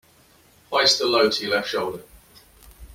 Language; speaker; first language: English; native; English